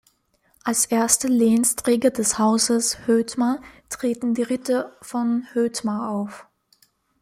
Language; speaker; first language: German; native; German